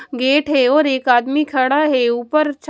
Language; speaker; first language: Hindi; non-native, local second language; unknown